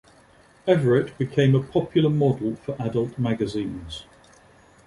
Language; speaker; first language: English; native; English